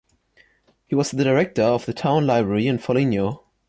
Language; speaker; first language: English; non-native, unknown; German